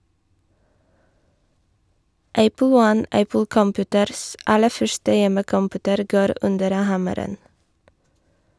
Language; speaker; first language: Norwegian; non-native, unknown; Polish